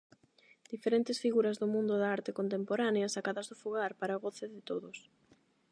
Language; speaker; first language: Galician; non-native, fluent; Spanish